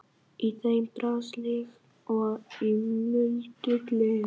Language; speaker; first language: Icelandic; non-native, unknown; Vietnamese